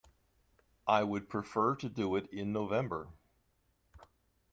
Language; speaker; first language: English; native; English